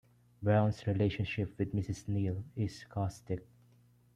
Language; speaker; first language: English; non-native, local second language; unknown